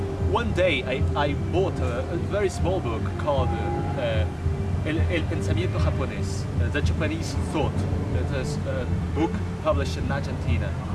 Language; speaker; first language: English; non-native, fluent; Portuguese